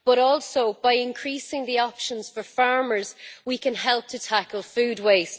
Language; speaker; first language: English; native; English